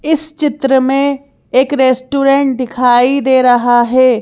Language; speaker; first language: Hindi; native; Hindi